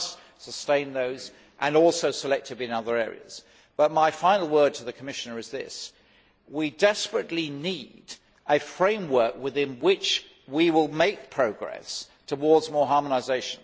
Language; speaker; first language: English; native; English